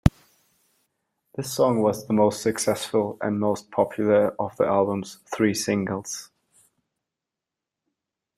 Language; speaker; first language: English; non-native, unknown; German